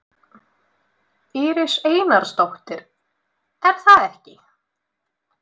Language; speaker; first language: Icelandic; non-native, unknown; Russian